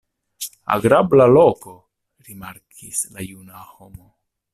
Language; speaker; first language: Esperanto; non-native, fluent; Italian